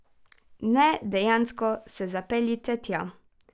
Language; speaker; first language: Slovenian; native; Slovenian